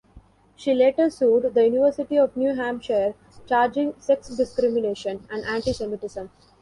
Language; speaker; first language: English; non-native, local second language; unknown